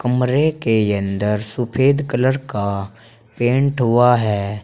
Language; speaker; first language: Hindi; native; Hindi